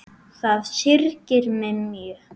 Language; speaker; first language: Icelandic; native; Icelandic